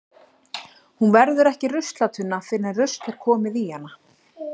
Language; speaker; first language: Icelandic; native; Icelandic